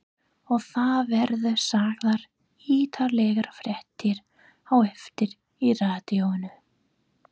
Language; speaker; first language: Icelandic; non-native, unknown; English